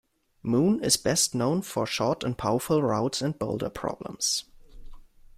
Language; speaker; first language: English; non-native, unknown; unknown